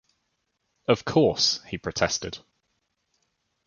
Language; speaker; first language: English; native; English